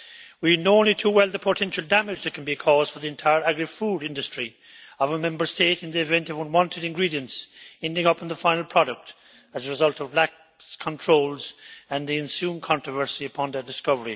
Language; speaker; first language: English; native; English